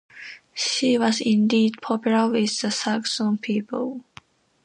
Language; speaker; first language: English; non-native, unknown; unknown